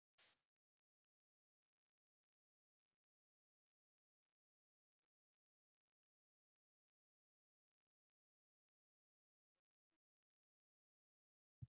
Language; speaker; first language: Icelandic; non-native, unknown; English